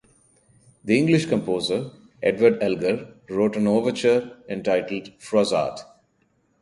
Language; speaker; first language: English; non-native, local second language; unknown